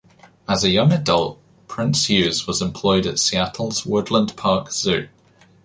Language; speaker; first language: English; native; English